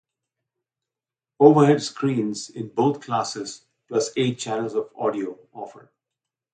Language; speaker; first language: English; non-native, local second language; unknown